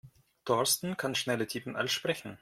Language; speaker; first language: German; non-native, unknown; Russian